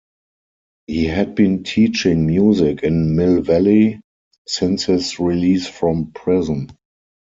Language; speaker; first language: English; non-native, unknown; German